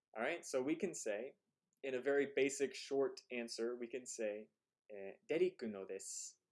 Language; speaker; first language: English; native; English